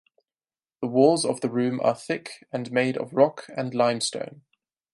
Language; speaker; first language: English; non-native, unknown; German